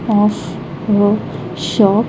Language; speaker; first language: English; non-native, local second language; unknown